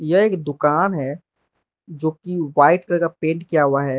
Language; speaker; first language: Hindi; non-native, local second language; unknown